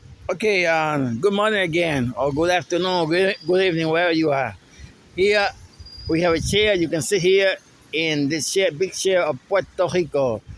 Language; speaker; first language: English; non-native, local second language; Spanish